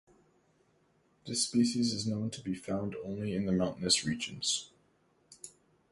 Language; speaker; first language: English; native; English